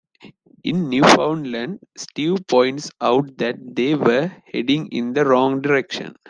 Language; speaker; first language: English; non-native, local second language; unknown